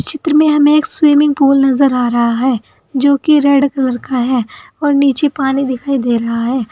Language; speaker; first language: Hindi; native; Hindi